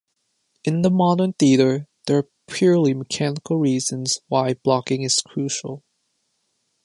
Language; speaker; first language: English; non-native, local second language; Cantonese